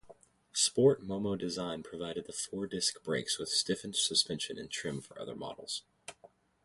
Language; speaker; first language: English; native; English